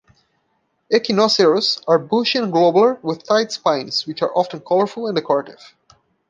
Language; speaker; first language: English; non-native, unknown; Portuguese